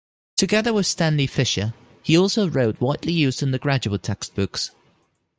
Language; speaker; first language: English; non-native, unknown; Dutch